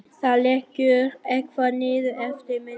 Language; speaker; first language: Icelandic; non-native, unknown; Vietnamese